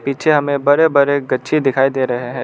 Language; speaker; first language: Hindi; non-native, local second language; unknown